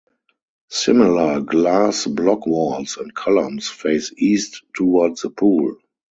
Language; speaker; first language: English; non-native, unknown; German